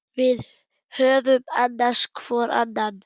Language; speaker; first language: Icelandic; non-native, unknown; German